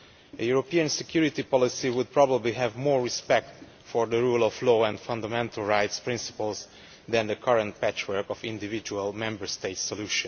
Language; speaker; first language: English; non-native, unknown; Romanian